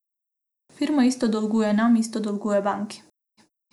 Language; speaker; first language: Slovenian; non-native, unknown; Macedonian